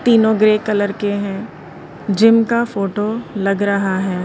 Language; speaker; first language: Hindi; non-native, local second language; Gujarati